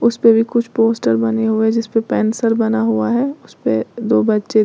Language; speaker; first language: Hindi; native; Hindi